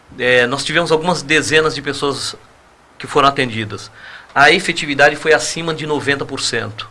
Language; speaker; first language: Portuguese; native; Portuguese